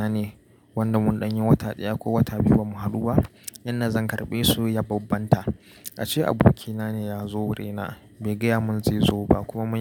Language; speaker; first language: Hausa; native; Hausa